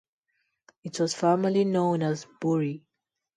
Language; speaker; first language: English; non-native, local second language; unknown